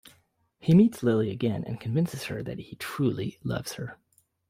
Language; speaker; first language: English; native; English